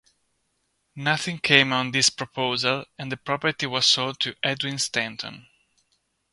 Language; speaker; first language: English; non-native, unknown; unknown